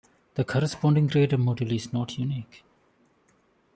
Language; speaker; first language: English; non-native, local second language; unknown